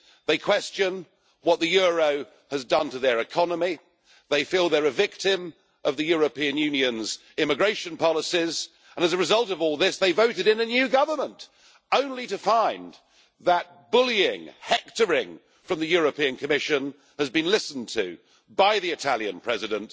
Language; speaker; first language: English; native; English